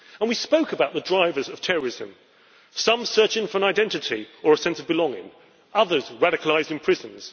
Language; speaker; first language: English; native; English